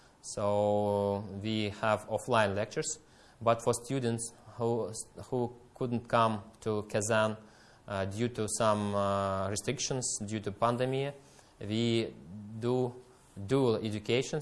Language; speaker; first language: English; non-native, fluent; Russian